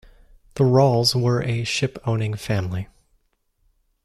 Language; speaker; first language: English; native; English